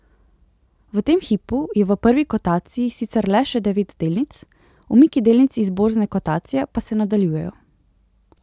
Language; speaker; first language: Slovenian; native; Slovenian